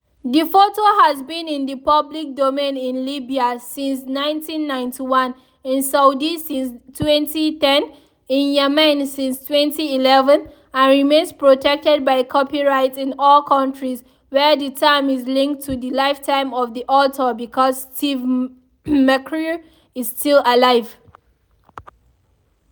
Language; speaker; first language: English; non-native, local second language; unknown